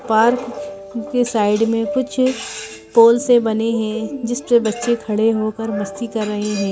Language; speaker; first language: Hindi; native; Hindi